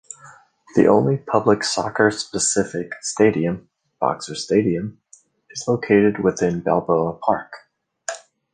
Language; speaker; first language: English; native; English